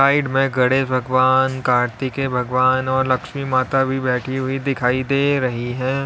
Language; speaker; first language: Hindi; native; Hindi